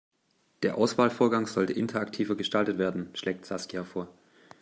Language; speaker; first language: German; native; German